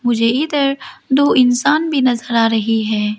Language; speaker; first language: Hindi; early bilingual, other home language; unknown